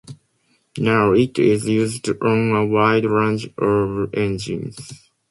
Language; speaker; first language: English; non-native, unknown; Japanese